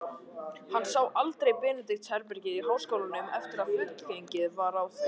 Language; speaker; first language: Icelandic; native; Icelandic